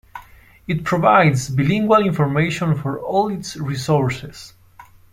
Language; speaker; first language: English; non-native, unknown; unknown